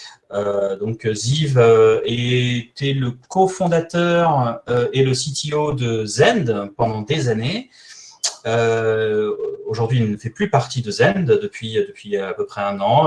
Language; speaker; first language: French; native; French